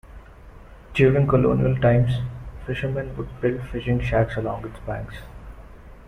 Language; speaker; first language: English; non-native, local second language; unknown